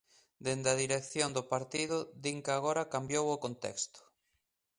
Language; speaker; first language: Galician; native; Galician